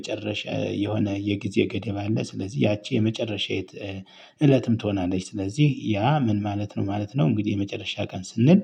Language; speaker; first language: Amharic; native; Amharic